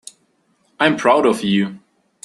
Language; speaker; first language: English; native; English